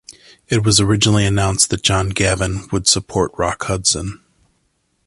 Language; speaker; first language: English; native; English